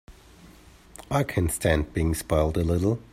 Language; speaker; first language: English; native; English